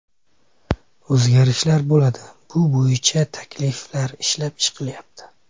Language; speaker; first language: Uzbek; native; Uzbek